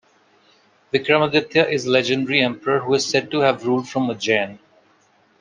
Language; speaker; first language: English; non-native, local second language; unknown